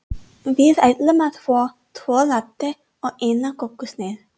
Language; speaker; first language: Icelandic; non-native, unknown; English